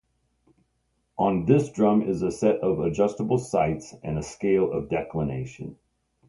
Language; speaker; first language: English; native; English